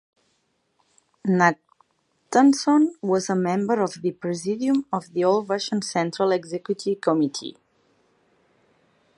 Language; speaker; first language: English; non-native, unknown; Catalan